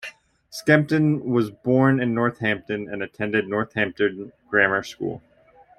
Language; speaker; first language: English; native; English